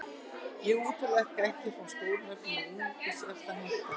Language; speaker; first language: Icelandic; native; Icelandic